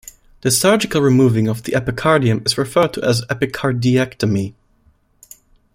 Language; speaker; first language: English; non-native, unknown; German